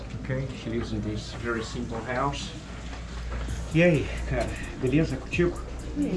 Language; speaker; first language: English; non-native, fluent; Portuguese